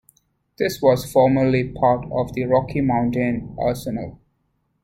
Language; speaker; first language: English; native; English